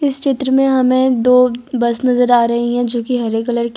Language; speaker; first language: Hindi; non-native, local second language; Gujarati